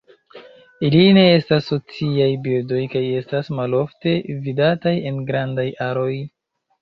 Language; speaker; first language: Esperanto; non-native, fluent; Chinese